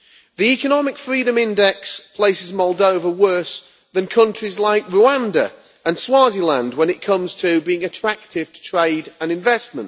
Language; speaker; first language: English; native; English